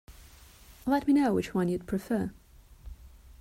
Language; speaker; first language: English; non-native, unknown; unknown